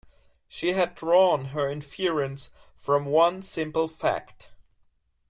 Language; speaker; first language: English; non-native, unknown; German